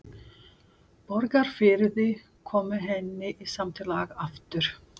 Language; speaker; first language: Icelandic; non-native, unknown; Portuguese